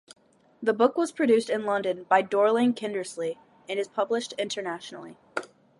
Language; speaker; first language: English; native; English